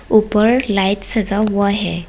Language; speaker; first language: Hindi; non-native, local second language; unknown